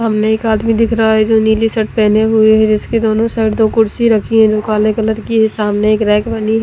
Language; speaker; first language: Hindi; non-native, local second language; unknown